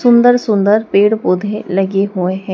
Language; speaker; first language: Hindi; native; Hindi